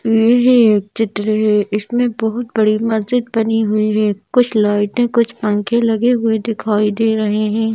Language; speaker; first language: Hindi; native; Hindi